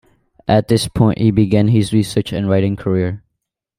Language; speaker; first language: English; non-native, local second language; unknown